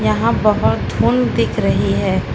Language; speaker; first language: Hindi; native; Hindi